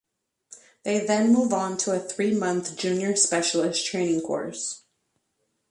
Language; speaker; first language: English; native; English